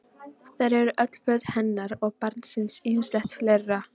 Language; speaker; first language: Icelandic; non-native, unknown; Polish